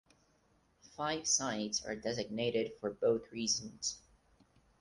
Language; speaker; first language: English; non-native, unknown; Portuguese